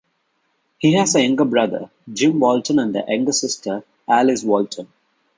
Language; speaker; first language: English; non-native, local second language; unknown